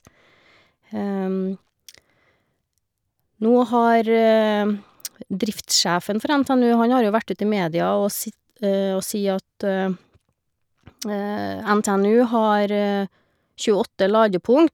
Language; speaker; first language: Norwegian; native; Norwegian